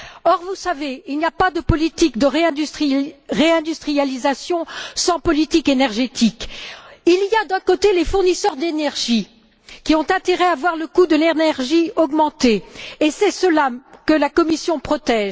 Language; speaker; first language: French; native; French